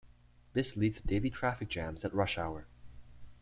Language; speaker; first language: English; native; English